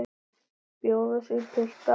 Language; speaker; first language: Icelandic; native; Icelandic